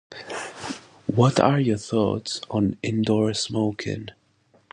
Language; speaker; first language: English; native; English